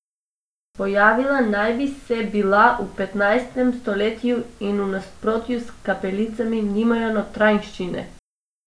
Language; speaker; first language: Slovenian; non-native, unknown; Macedonian